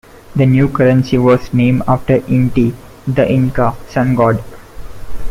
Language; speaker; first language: English; non-native, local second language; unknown